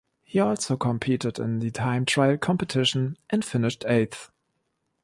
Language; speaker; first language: English; non-native, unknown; German